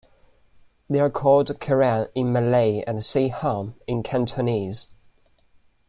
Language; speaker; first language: English; non-native, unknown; Chinese